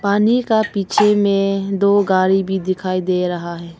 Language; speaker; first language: Hindi; non-native, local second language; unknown